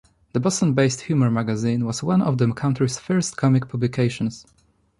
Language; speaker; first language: English; non-native, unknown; Polish